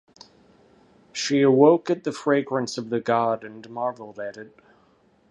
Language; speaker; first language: English; native; English